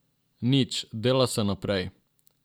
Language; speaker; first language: Slovenian; non-native, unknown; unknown